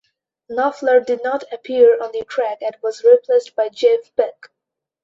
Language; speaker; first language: English; non-native, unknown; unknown